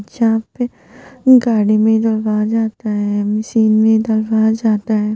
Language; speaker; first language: Hindi; non-native, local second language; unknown